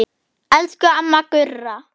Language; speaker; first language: Icelandic; non-native, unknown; German